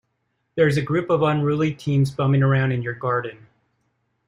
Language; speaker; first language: English; native; English